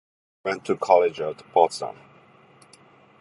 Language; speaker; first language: English; non-native, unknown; Japanese